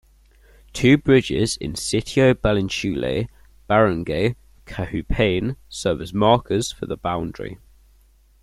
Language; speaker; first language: English; native; English